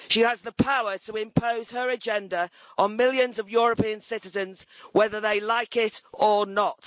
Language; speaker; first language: English; native; English